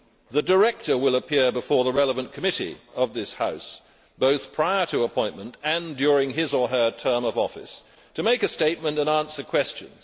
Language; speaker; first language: English; native; English